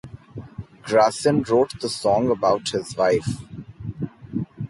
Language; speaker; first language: English; non-native, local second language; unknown